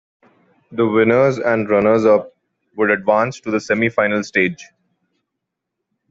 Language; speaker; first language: English; non-native, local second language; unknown